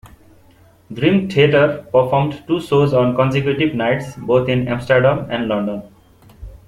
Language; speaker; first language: English; non-native, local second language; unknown